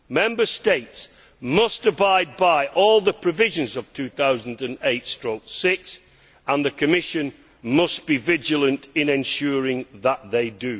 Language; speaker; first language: English; native; English